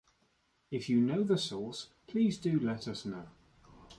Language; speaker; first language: English; native; English